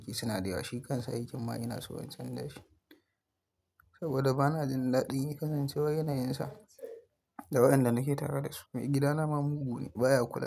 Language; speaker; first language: Hausa; native; Hausa